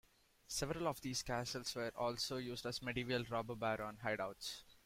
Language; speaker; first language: English; non-native, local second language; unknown